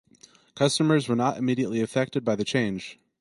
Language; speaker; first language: English; native; English